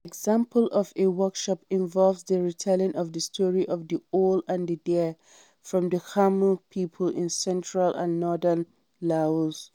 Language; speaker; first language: English; non-native, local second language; Hausa